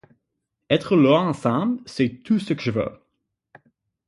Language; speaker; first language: French; non-native, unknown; English